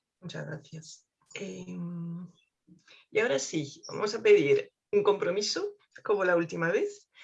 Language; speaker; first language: Spanish; non-native, fluent; French